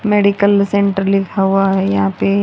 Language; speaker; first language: Hindi; native; Hindi